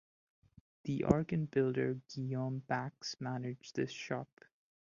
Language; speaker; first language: English; non-native, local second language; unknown